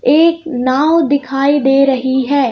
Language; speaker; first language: Hindi; native; Hindi